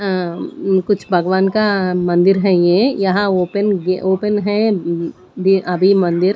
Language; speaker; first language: Hindi; non-native, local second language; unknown